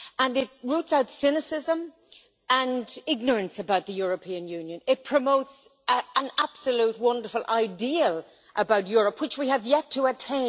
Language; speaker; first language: English; native; English